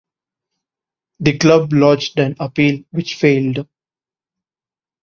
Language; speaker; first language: English; non-native, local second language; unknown